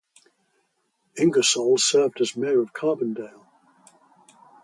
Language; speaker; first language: English; native; English